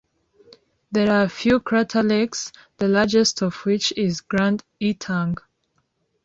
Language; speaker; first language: English; non-native, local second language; Kinyarwanda